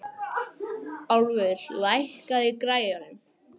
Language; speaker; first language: Icelandic; non-native, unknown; English